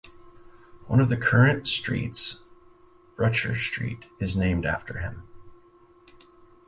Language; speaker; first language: English; native; English